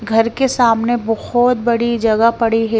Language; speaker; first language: Hindi; non-native, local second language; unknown